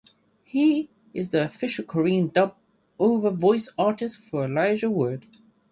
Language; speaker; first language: English; native; English